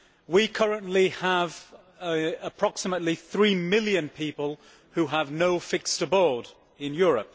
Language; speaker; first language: English; native; English